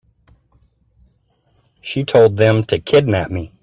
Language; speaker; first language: English; native; English